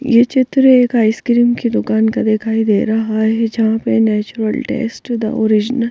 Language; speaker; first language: Hindi; native; Hindi